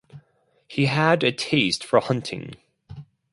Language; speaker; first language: English; non-native, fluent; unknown